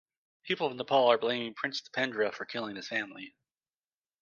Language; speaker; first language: English; native; English